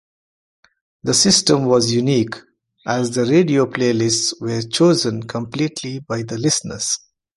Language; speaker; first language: English; non-native, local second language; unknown